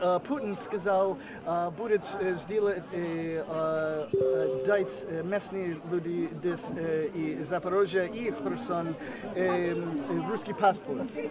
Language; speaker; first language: Russian; non-native, learner; English